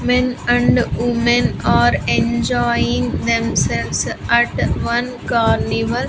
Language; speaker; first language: English; non-native, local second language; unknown